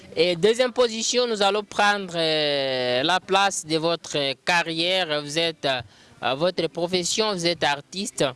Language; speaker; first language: French; non-native, local second language; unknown